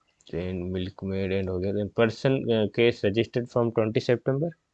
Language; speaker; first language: English; non-native, local second language; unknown